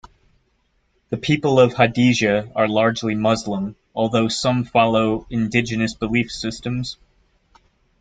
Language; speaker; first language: English; native; English